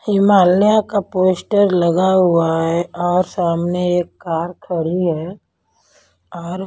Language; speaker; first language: Hindi; non-native, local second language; Punjabi